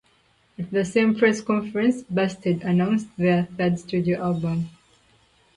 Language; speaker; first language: English; non-native, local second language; Ganda